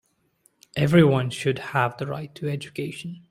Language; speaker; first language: English; non-native, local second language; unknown